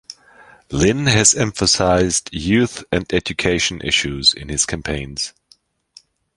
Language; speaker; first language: English; non-native, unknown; German